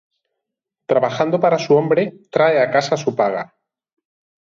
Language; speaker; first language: Spanish; non-native, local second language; Catalan